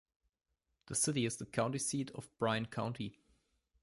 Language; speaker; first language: English; non-native, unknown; German